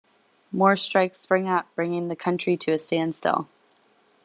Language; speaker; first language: English; native; English